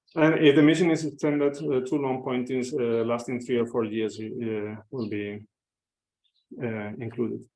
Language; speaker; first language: English; non-native, fluent; Spanish